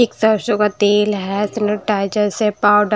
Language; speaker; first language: Hindi; non-native, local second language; Punjabi